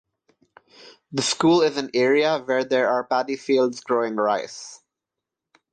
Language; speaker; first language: English; non-native, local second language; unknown